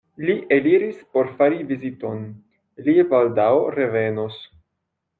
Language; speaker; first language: Esperanto; non-native, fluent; French